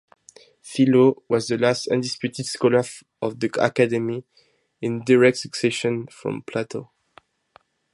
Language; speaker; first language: English; non-native, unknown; French